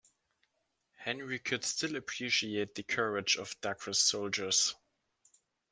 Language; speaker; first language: English; non-native, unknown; German